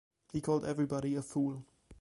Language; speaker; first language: English; non-native, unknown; German